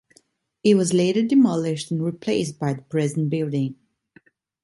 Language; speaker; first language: English; non-native, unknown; Italian